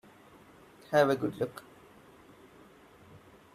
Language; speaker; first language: English; non-native, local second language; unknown